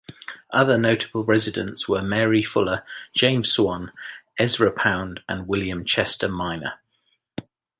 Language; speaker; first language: English; native; English